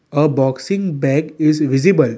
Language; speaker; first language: English; non-native, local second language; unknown